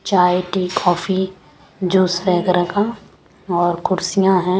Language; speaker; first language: Hindi; non-native, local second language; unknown